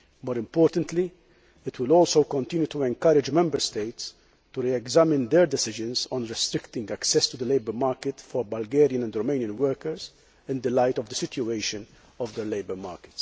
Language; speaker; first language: English; non-native, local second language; Maltese